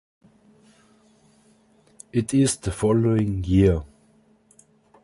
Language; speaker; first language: English; non-native, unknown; German